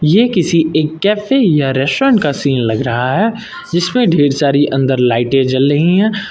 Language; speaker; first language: Hindi; native; Hindi